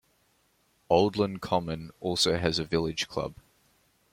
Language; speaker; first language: English; native; English